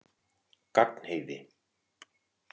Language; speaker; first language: Icelandic; native; Icelandic